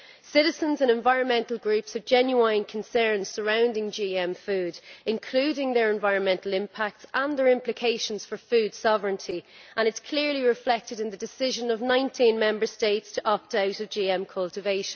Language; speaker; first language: English; native; English